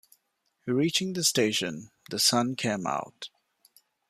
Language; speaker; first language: English; non-native, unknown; Divehi